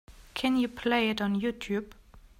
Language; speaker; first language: English; non-native, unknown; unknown